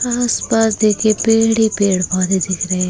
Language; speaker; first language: Hindi; native; Hindi